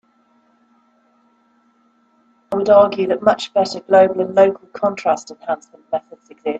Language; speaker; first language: English; native; English